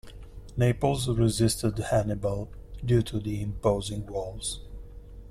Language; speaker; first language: English; non-native, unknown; Italian